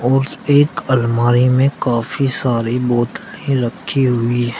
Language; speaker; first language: Hindi; native; Hindi